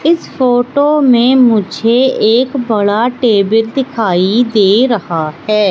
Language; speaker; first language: Hindi; native; Hindi